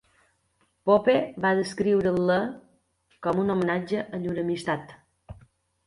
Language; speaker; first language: Catalan; native; Catalan